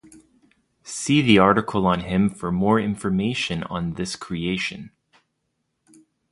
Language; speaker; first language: English; native; English